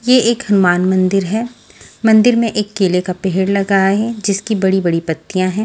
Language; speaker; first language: Hindi; non-native, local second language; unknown